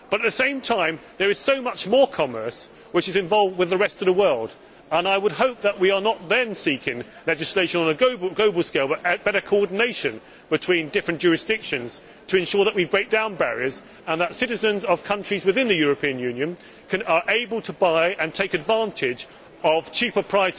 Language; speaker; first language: English; native; English